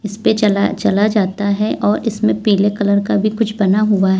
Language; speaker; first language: Hindi; native; Hindi